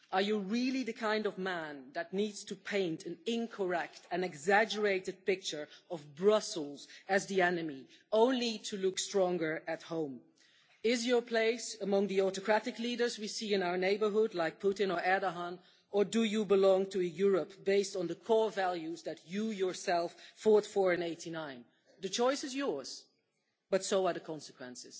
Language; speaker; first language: English; non-native, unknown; Dutch